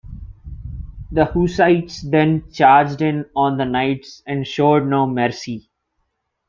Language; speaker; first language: English; non-native, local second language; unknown